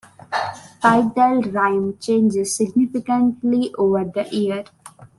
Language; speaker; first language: English; non-native, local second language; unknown